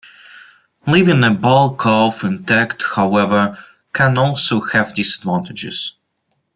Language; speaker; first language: English; non-native, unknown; Russian